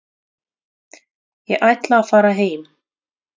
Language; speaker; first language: Icelandic; non-native, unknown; Russian